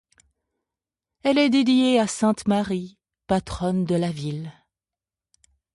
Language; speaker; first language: French; native; French